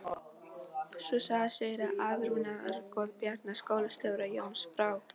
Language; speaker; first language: Icelandic; non-native, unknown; Polish